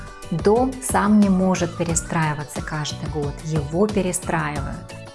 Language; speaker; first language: Russian; native; Russian